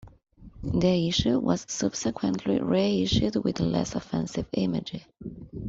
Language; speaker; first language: English; non-native, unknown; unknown